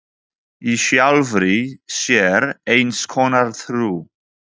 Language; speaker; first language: Icelandic; non-native, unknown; Polish